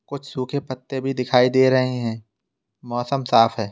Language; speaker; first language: Hindi; native; Hindi